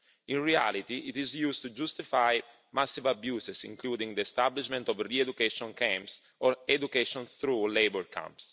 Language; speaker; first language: English; non-native, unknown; Italian